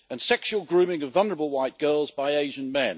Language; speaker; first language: English; native; English